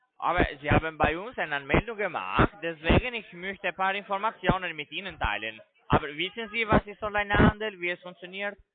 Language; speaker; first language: German; non-native, fluent; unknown